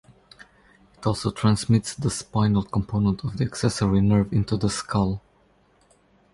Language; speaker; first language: English; non-native, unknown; Croatian